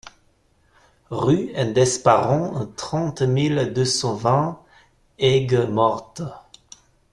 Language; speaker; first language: French; non-native, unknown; German